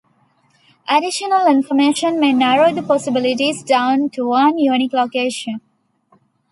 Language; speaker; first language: English; non-native, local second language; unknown